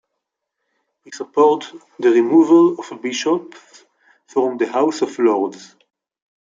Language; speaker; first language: English; non-native, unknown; Hebrew